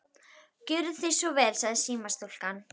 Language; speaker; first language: Icelandic; native; Icelandic